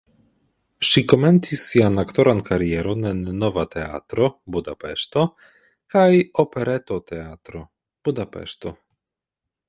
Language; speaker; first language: Esperanto; non-native, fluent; Polish